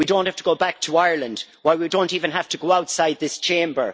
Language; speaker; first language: English; native; English